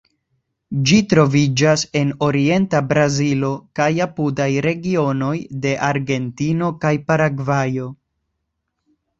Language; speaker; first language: Esperanto; non-native, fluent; Spanish